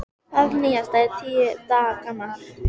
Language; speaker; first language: Icelandic; native; Icelandic